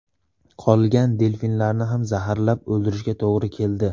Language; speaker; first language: Uzbek; native; Uzbek